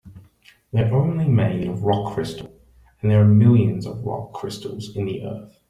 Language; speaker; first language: English; native; English